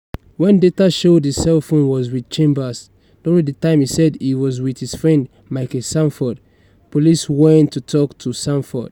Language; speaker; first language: English; non-native, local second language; Yoruba